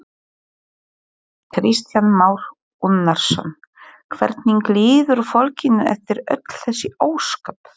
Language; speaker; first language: Icelandic; non-native, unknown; Polish